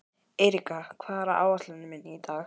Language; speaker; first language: Icelandic; native; Icelandic